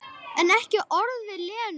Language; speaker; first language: Icelandic; native; Icelandic